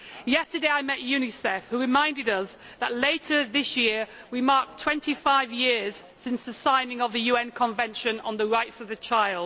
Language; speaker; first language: English; native; English